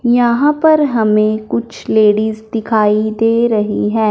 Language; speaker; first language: Hindi; non-native, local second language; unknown